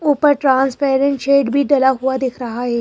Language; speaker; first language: Hindi; native; Hindi